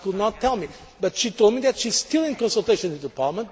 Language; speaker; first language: English; non-native, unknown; Portuguese